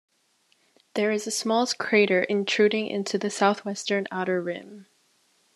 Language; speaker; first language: English; native; English